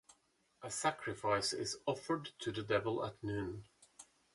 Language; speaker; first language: English; non-native, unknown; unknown